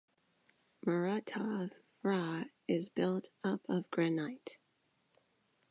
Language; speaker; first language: English; native; English